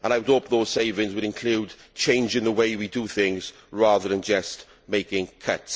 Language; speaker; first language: English; native; English